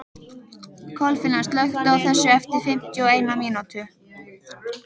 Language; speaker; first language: Icelandic; native; Icelandic